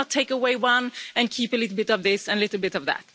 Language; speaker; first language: English; non-native, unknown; Swedish